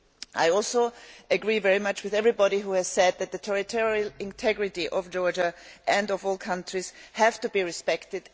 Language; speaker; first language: English; non-native, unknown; German